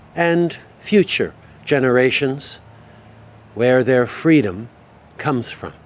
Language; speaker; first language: English; native; English